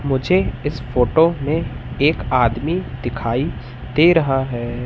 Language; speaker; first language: Hindi; native; Hindi